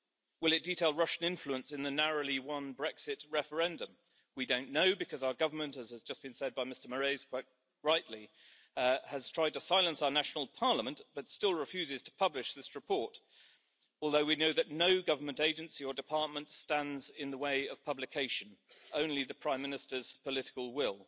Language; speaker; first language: English; native; English